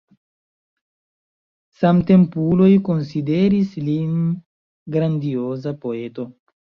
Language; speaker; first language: Esperanto; non-native, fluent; Chinese